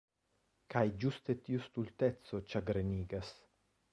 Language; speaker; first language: Esperanto; non-native, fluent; Italian